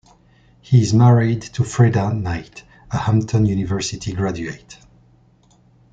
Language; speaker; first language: English; non-native, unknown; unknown